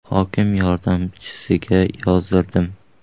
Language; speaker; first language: Uzbek; native; Uzbek